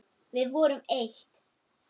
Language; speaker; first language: Icelandic; non-native, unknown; German